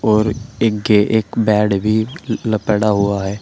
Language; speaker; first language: Hindi; native; Hindi